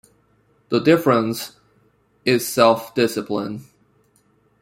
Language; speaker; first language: English; non-native, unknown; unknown